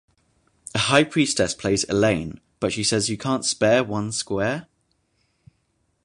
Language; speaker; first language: English; native; English